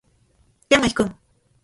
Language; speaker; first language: Central Puebla Nahuatl; non-native, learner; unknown